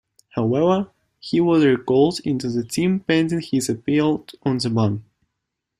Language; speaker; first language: English; non-native, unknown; Russian